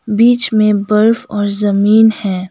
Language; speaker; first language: Hindi; non-native, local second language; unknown